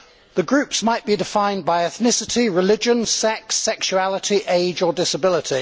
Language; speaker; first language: English; native; English